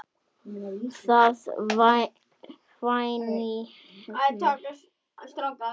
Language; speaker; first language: Icelandic; native; Icelandic